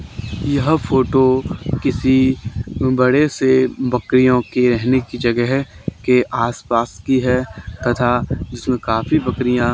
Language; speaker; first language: Hindi; native; Hindi